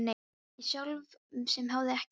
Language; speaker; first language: Icelandic; non-native, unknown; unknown